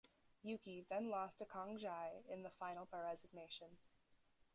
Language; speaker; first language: English; native; English